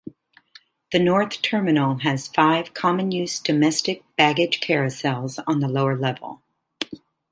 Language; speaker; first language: English; native; English